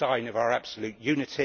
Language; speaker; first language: English; native; English